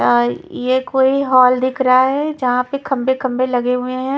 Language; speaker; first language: Hindi; non-native, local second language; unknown